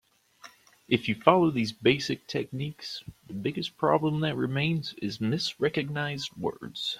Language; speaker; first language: English; native; English